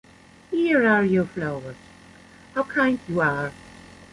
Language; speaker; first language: English; non-native, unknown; German